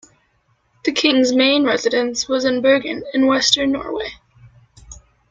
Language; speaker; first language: English; native; English